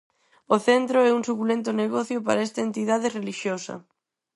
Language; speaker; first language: Galician; non-native, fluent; Spanish